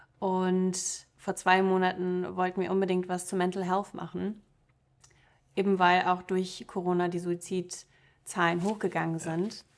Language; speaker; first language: German; early bilingual, other home language; Russian